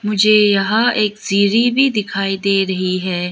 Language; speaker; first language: Hindi; non-native, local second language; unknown